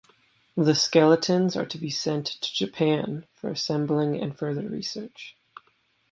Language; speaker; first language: English; native; English